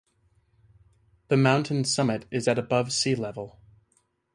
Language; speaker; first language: English; native; English